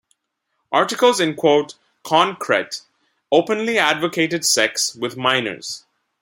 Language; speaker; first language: English; non-native, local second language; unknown